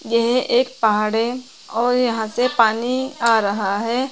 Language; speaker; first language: Hindi; native; Hindi